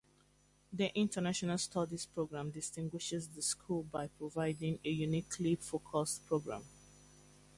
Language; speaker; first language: English; native; English